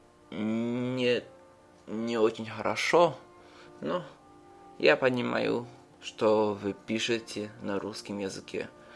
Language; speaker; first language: Russian; non-native, fluent; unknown